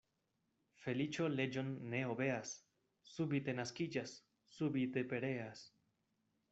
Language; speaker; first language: Esperanto; non-native, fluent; Spanish